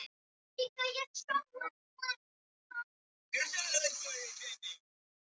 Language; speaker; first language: Icelandic; non-native, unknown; Polish